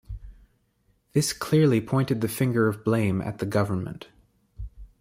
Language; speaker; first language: English; native; English